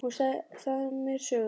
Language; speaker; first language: Icelandic; native; Icelandic